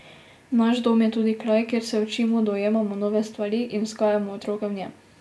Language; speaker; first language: Slovenian; native; Slovenian